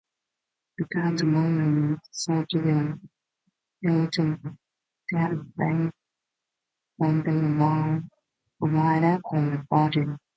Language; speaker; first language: English; native; English